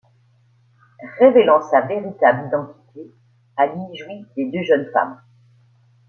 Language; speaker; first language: French; native; French